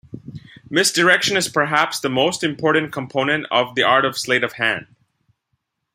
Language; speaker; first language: English; non-native, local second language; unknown